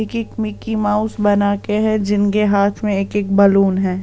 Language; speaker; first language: Hindi; non-native, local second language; Punjabi